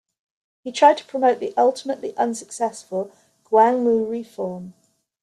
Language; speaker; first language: English; native; English